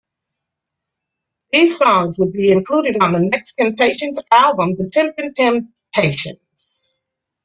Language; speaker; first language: English; native; English